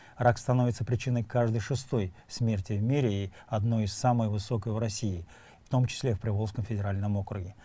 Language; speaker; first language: Russian; native; Russian